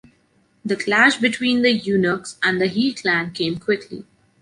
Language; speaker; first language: English; non-native, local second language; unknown